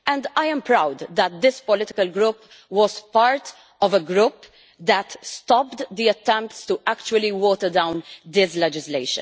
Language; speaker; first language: English; non-native, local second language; Maltese